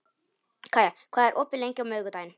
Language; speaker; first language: Icelandic; non-native, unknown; Polish